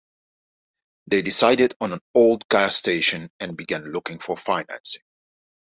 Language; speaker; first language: English; non-native, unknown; Dutch